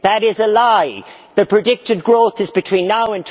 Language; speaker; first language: English; native; English